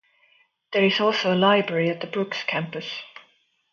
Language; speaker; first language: English; non-native, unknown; Estonian